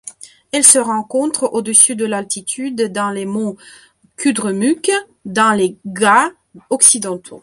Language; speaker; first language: French; non-native, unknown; Belarusian